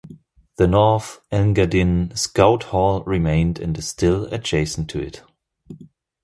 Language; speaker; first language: English; non-native, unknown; German